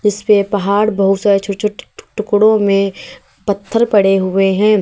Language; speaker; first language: Hindi; native; Hindi